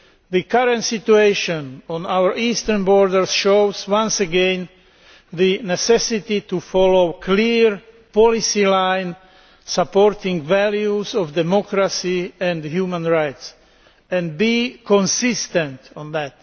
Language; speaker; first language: English; non-native, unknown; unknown